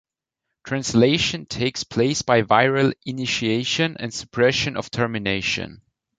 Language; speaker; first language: English; non-native, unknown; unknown